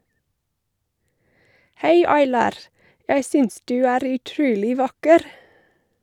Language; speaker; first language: Norwegian; non-native, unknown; English